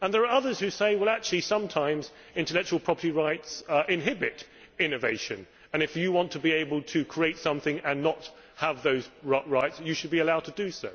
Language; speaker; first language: English; native; English